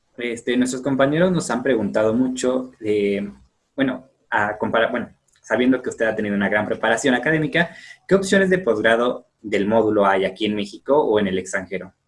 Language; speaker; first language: Spanish; native; Spanish